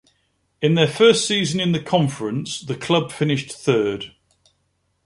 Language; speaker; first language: English; native; English